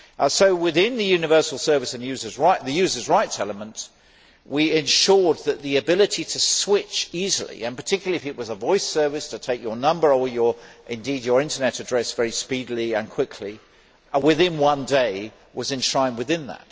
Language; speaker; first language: English; native; English